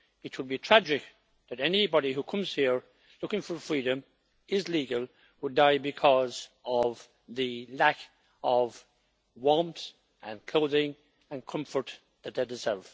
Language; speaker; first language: English; native; English